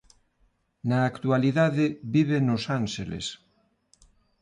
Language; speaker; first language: Galician; non-native, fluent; Spanish